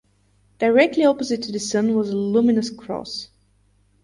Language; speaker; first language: English; non-native, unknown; Bulgarian